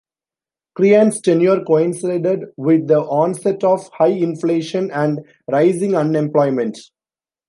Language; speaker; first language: English; non-native, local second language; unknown